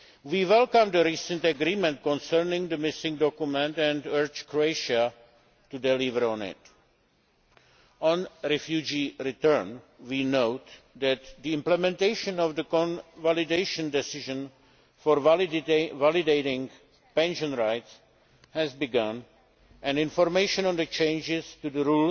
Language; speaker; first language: English; non-native, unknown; Czech